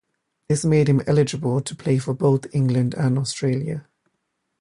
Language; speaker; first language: English; native; English